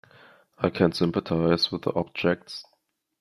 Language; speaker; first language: English; non-native, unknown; German